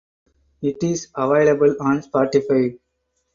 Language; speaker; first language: English; non-native, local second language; Tamil